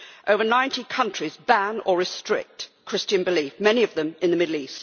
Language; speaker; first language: English; native; English